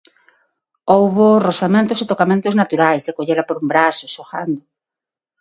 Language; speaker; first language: Galician; non-native, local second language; Spanish